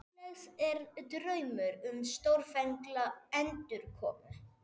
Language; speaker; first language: Icelandic; non-native, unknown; Spanish